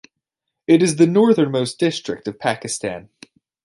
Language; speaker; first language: English; native; English